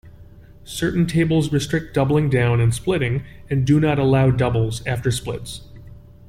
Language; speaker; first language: English; native; English